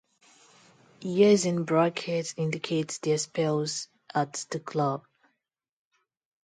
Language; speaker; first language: English; non-native, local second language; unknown